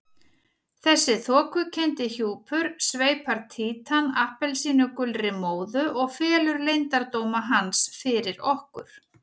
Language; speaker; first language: Icelandic; native; Icelandic